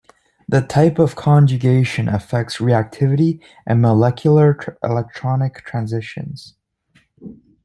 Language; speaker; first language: English; native; English